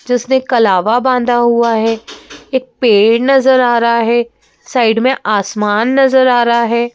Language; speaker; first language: Hindi; native; Hindi